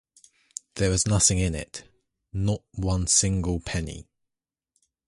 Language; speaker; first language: English; native; English